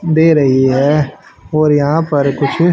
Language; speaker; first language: Hindi; native; Hindi